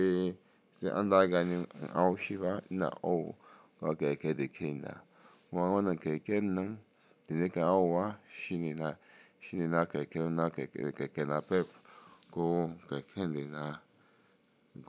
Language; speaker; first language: Hausa; non-native, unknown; Yoruba